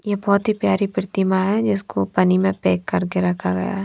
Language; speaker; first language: Hindi; non-native, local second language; Punjabi